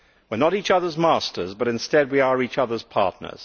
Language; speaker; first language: English; native; English